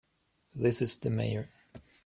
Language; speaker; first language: English; non-native, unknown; German